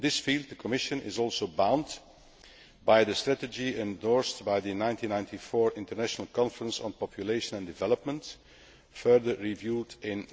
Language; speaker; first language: English; non-native, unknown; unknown